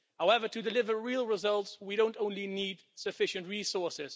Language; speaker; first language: English; non-native, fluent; Dutch